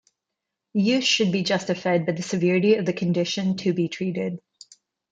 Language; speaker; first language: English; non-native, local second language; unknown